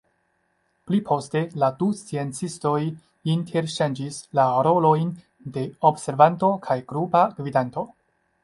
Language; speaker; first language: Esperanto; non-native, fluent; Chinese